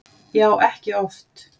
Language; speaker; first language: Icelandic; native; Icelandic